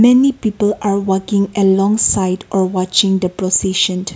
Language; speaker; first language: English; non-native, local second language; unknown